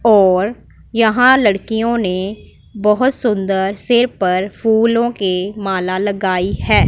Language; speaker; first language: Hindi; non-native, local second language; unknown